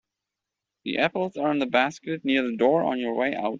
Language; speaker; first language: English; native; English